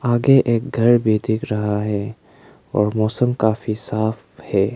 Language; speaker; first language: Hindi; non-native, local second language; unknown